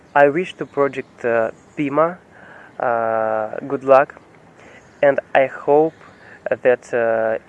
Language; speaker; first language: English; non-native, learner; Russian